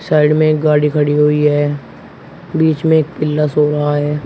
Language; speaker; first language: Hindi; native; Hindi